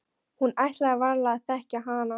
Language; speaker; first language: Icelandic; non-native, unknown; Polish